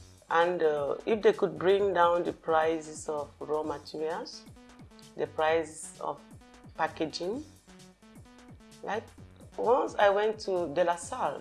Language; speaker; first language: English; non-native, local second language; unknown